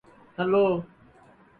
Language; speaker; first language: English; native; English